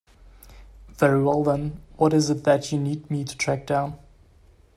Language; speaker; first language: English; non-native, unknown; German